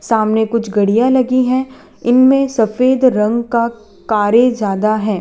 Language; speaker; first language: Hindi; non-native, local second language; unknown